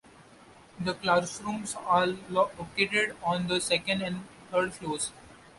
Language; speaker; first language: English; non-native, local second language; Marathi